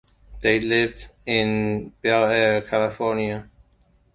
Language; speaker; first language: English; non-native, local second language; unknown